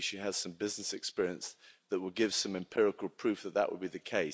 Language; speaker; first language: English; native; English